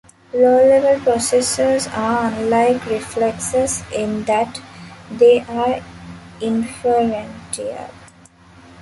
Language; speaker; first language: English; non-native, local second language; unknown